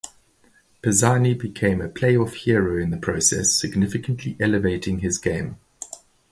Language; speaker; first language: English; native; English